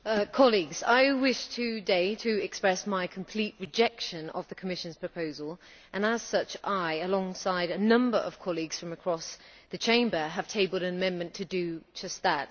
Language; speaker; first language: English; native; English